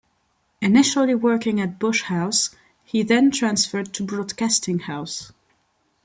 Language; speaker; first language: English; non-native, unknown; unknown